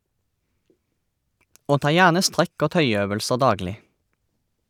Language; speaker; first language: Norwegian; native; Norwegian